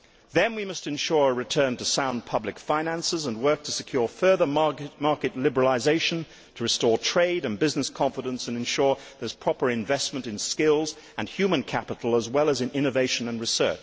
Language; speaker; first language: English; native; English